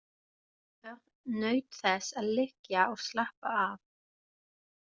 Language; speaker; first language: Icelandic; non-native, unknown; German